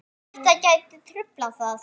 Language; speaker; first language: Icelandic; native; Icelandic